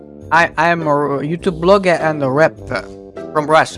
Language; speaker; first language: English; non-native, learner; Russian